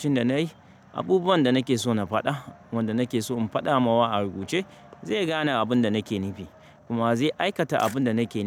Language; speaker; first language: Hausa; native; Hausa